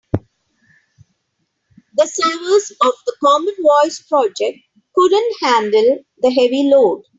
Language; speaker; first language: English; non-native, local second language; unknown